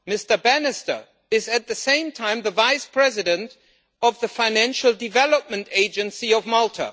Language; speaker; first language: English; non-native, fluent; German